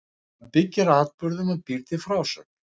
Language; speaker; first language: Icelandic; non-native, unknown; Russian